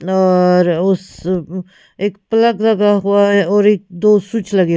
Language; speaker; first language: Hindi; non-native, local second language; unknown